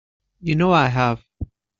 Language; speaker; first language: English; native; English